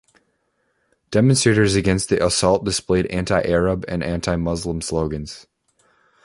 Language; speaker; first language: English; native; English